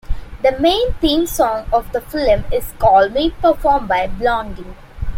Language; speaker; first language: English; non-native, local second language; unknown